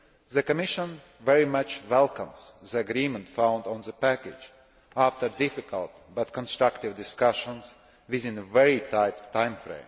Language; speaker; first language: English; non-native, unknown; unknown